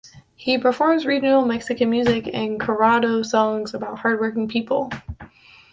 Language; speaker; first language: English; native; English